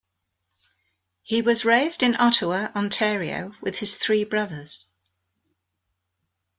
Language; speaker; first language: English; native; English